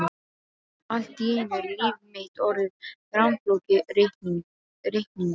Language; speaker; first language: Icelandic; non-native, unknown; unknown